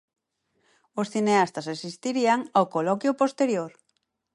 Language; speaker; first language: Galician; native; Galician